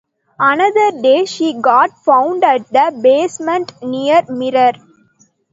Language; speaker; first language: English; non-native, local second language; Tamil